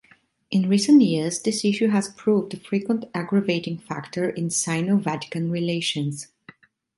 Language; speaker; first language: English; non-native, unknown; Italian